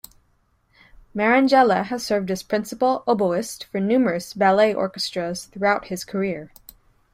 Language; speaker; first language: English; native; English